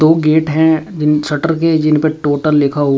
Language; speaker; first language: Hindi; native; Hindi